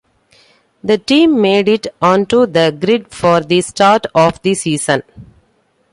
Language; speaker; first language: English; non-native, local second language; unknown